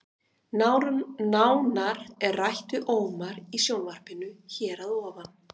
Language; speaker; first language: Icelandic; native; Icelandic